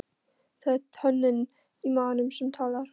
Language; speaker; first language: Icelandic; non-native, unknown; Polish